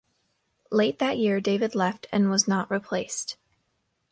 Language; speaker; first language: English; native; English